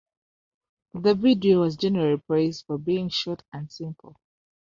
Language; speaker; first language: English; non-native, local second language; Ganda